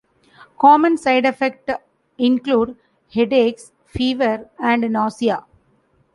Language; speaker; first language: English; non-native, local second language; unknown